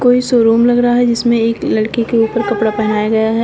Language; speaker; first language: Hindi; native; Hindi